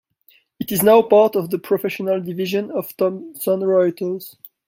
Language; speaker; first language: English; non-native, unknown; French